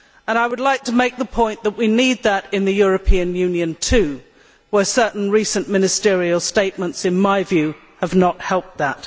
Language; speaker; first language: English; native; English